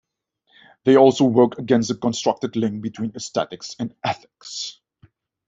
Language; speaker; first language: English; non-native, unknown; Dutch